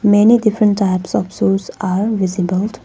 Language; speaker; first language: English; non-native, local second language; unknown